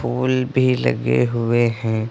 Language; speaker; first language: Hindi; native; Hindi